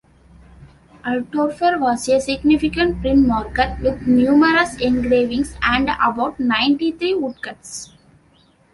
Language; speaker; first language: English; non-native, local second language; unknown